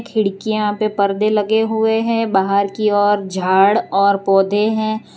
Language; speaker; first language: Hindi; non-native, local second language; Gujarati